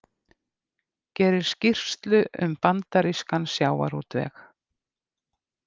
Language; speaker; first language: Icelandic; native; Icelandic